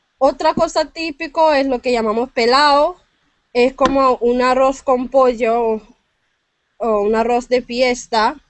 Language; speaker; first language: Spanish; non-native, fluent; English